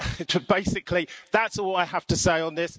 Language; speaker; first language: English; native; English